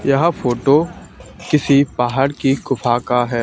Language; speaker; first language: Hindi; native; Hindi